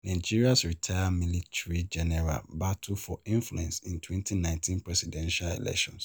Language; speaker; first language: English; non-native, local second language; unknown